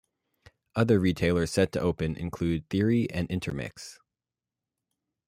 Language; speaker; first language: English; native; English